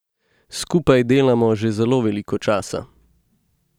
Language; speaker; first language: Slovenian; native; Slovenian